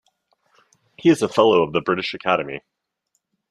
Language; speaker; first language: English; native; English